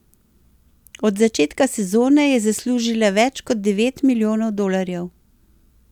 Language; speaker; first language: Slovenian; native; Slovenian